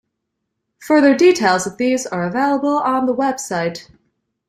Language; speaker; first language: English; native; English